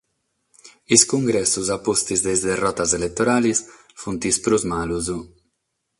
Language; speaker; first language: Sardinian; non-native, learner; Catalan